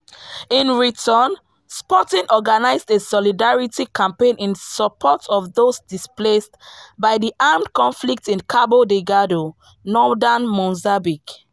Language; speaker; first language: English; non-native, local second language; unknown